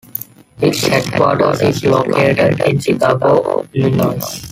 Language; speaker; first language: English; non-native, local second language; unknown